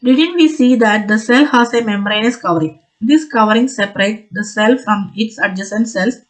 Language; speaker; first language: English; non-native, local second language; Malayalam